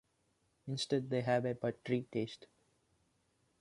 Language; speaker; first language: English; non-native, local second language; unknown